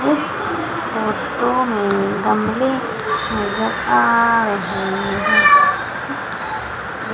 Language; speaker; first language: Hindi; native; Hindi